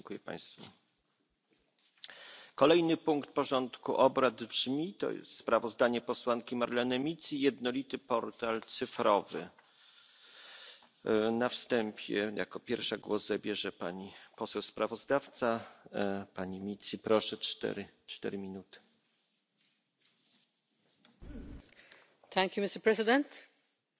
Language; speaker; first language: English; non-native, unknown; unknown